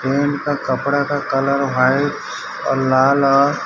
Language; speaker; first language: Hindi; non-native, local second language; Gujarati